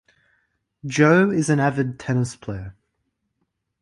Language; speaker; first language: English; native; English